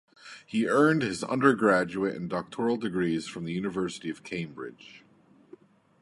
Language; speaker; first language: English; native; English